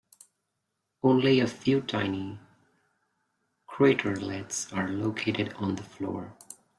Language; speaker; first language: English; non-native, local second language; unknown